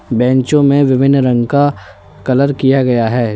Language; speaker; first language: Hindi; native; Hindi